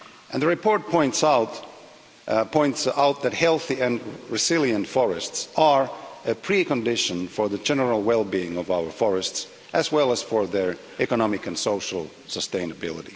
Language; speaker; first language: English; non-native, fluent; Finnish